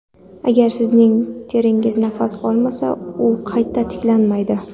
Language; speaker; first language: Uzbek; non-native, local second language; Kara-Kalpak